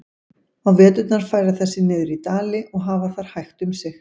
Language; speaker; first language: Icelandic; native; Icelandic